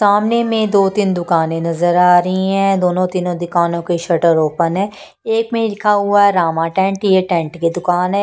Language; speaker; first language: Hindi; non-native, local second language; Punjabi